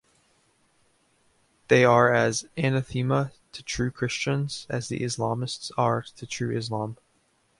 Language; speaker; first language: English; native; English